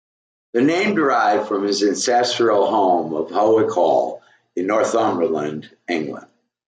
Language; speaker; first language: English; native; English